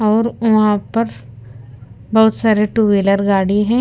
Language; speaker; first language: Hindi; non-native, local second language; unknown